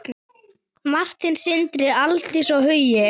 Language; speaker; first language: Icelandic; native; Icelandic